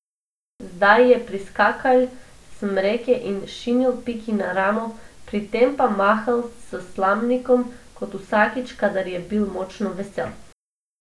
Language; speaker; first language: Slovenian; non-native, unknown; Macedonian